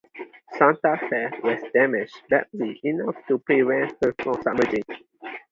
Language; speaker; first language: English; non-native, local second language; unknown